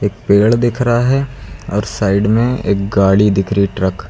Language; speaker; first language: Hindi; native; Hindi